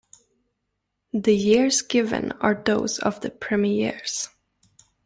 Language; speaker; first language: English; native; English